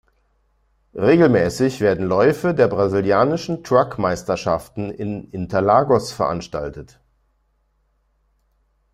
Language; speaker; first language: German; native; German